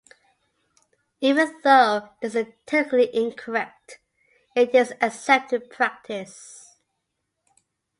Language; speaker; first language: English; native; English